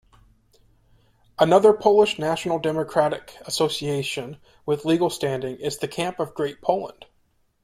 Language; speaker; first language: English; native; English